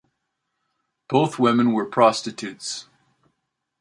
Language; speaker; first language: English; native; English